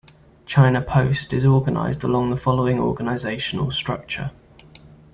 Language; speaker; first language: English; native; English